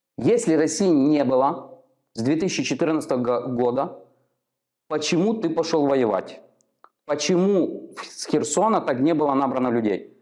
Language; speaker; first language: Russian; non-native, local second language; Ukrainian